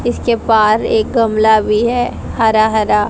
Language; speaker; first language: Hindi; native; Hindi